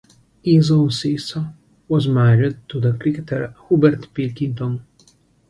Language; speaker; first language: English; non-native, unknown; Italian